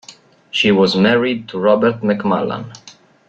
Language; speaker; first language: English; non-native, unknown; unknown